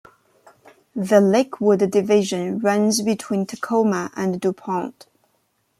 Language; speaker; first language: English; non-native, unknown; Chinese